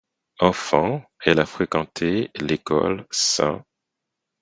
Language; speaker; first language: French; non-native, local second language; Haitian Creole